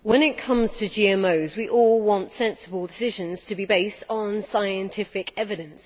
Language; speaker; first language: English; native; English